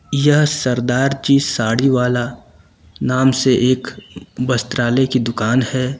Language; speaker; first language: Hindi; native; Hindi